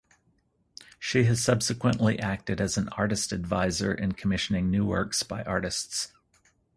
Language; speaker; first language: English; native; English